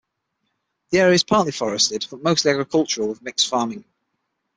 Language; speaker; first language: English; native; English